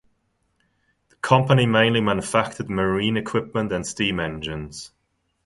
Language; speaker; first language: English; non-native, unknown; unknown